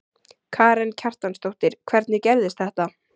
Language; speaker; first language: Icelandic; native; Icelandic